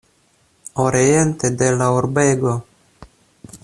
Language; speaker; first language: Esperanto; non-native, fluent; Russian